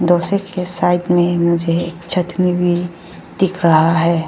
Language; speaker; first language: Hindi; non-native, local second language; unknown